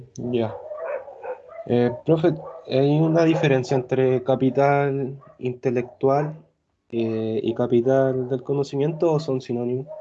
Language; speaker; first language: Spanish; native; Spanish